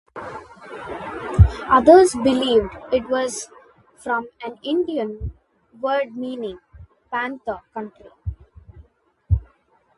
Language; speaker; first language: English; non-native, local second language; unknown